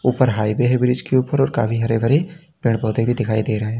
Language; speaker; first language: Hindi; native; Hindi